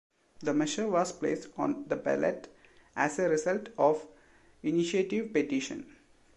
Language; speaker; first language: English; non-native, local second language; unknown